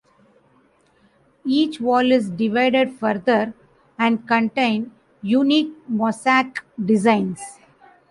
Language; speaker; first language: English; non-native, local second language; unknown